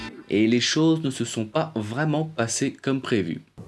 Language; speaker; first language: French; native; French